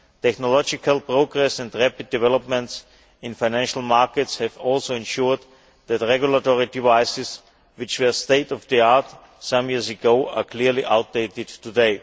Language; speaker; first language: English; non-native, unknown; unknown